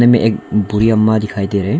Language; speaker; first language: Hindi; non-native, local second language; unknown